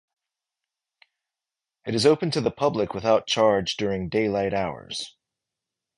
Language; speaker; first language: English; native; English